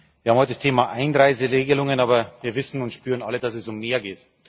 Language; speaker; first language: German; native; German